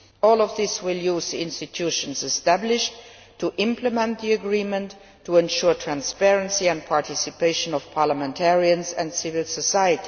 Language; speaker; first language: English; non-native, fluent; Luxembourgish